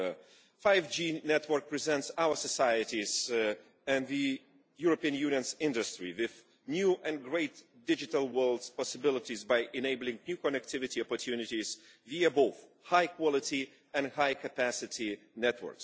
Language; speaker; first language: English; non-native, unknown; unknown